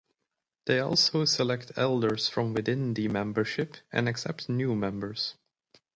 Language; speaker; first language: English; native; English